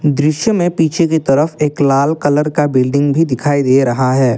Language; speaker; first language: Hindi; non-native, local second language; Assamese